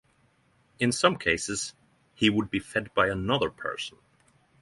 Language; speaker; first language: English; non-native, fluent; Norwegian